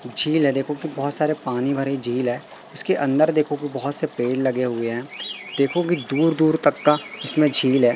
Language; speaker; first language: Hindi; native; Hindi